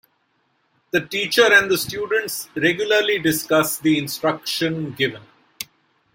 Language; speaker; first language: English; non-native, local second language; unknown